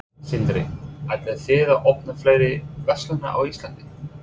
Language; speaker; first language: Icelandic; non-native, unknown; English